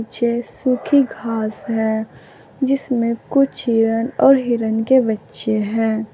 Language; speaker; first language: Hindi; native; Hindi